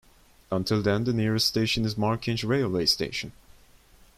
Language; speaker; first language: English; non-native, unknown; Turkish